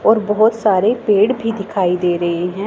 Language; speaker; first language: Hindi; non-native, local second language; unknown